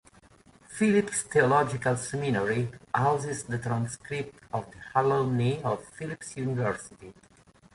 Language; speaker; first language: English; non-native, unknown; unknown